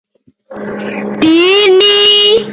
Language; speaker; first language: English; non-native, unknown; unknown